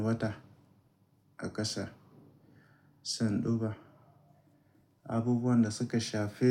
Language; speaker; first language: Hausa; native; Hausa